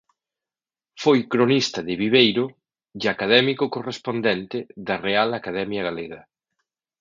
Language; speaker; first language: Galician; native; Galician